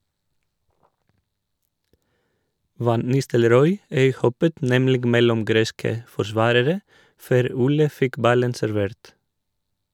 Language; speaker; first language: Norwegian; non-native, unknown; Greek